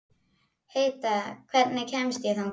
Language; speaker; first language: Icelandic; native; Icelandic